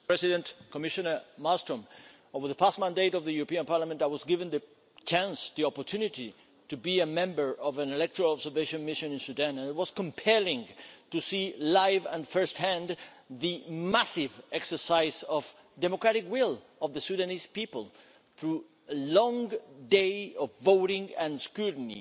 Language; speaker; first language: English; non-native, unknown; Spanish